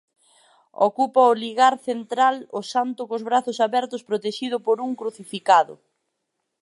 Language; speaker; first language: Galician; native; Galician